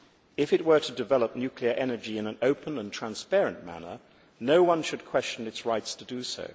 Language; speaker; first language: English; native; English